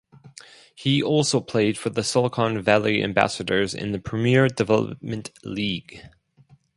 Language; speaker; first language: English; non-native, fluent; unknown